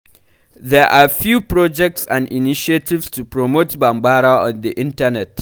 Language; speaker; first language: English; non-native, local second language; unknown